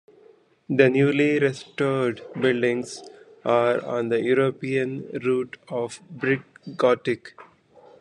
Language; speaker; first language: English; non-native, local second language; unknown